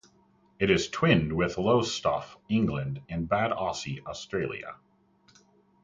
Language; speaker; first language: English; native; English